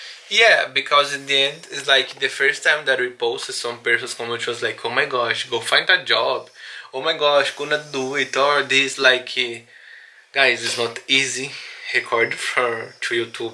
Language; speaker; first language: English; non-native, learner; Portuguese